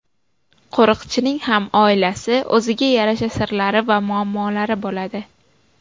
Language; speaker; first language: Uzbek; native; Uzbek